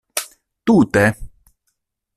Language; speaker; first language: Esperanto; non-native, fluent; Italian